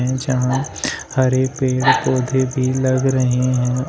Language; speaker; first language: Hindi; native; Hindi